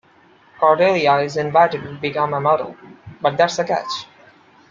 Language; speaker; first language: English; non-native, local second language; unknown